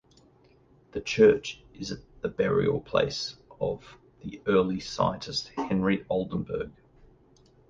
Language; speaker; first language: English; native; English